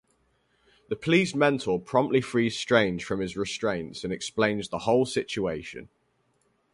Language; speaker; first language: English; native; English